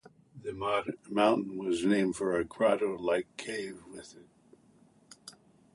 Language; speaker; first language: English; native; English